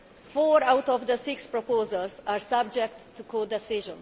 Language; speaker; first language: English; non-native, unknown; Hungarian